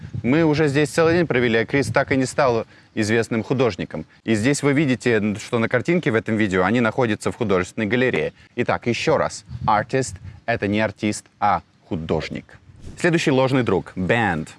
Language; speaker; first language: Russian; native; Russian